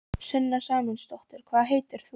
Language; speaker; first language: Icelandic; non-native, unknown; Polish